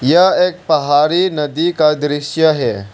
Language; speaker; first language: Hindi; non-native, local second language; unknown